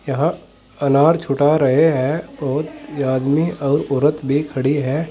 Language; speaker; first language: Hindi; native; Hindi